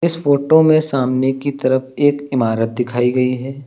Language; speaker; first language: Hindi; native; Hindi